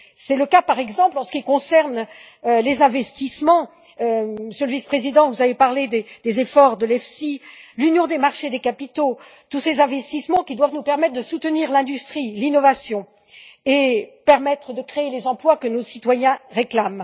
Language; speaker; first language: French; native; French